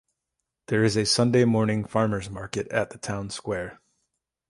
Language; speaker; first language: English; native; English